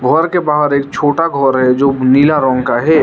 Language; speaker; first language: Hindi; non-native, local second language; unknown